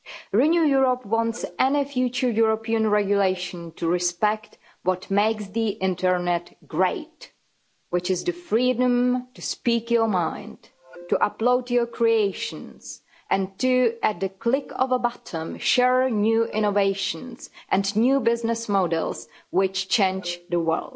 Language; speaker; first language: English; non-native, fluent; Czech